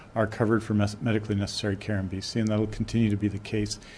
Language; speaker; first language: English; native; English